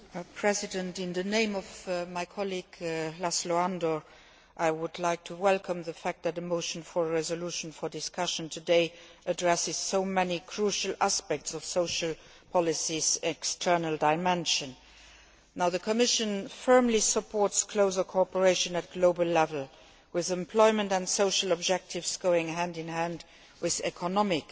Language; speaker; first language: English; non-native, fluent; Luxembourgish